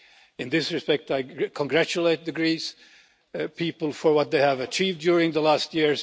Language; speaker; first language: English; non-native, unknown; Finnish